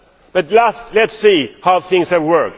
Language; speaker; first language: English; non-native, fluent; Swedish